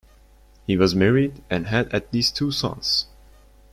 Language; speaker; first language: English; non-native, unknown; Turkish